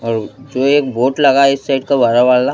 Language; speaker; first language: Hindi; native; Hindi